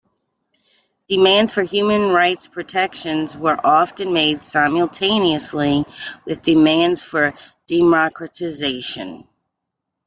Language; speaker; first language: English; native; English